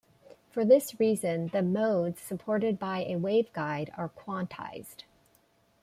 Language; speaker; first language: English; native; English